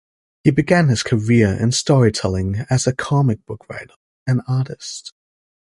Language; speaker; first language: English; native; English